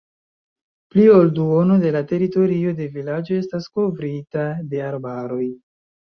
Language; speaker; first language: Esperanto; non-native, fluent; Chinese